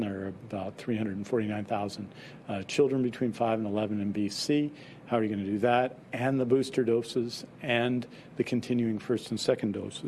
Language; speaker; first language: English; native; English